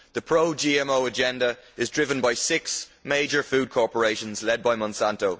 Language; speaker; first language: English; native; English